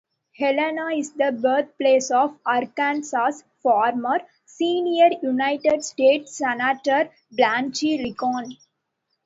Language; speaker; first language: English; non-native, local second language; Tamil